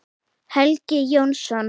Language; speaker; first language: Icelandic; native; Icelandic